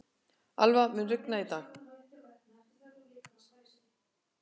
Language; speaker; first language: Icelandic; native; Icelandic